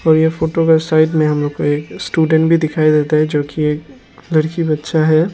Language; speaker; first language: Hindi; non-native, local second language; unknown